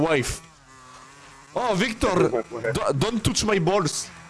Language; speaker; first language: English; non-native, learner; French